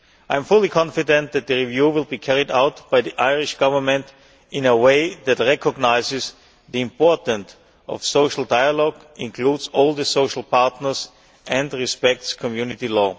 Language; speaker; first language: English; non-native, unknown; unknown